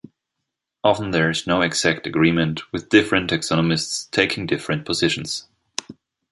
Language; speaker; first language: English; non-native, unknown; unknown